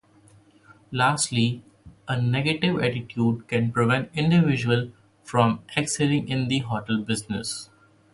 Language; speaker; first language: English; non-native, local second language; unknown